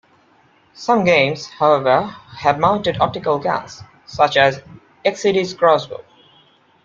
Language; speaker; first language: English; non-native, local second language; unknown